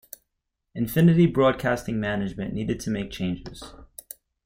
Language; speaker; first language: English; native; English